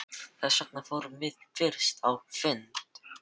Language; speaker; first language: Icelandic; non-native, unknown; Filipino